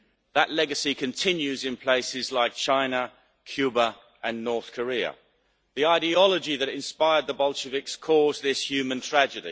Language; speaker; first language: English; native; English